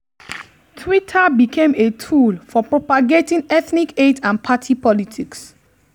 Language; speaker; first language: English; non-native, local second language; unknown